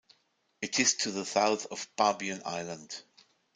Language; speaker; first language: English; non-native, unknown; German